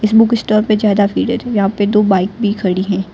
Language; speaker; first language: Hindi; non-native, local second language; Gujarati